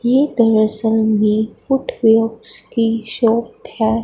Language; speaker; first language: Hindi; non-native, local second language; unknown